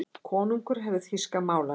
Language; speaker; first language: Icelandic; native; Icelandic